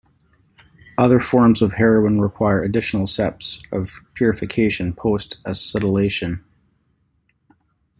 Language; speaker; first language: English; native; English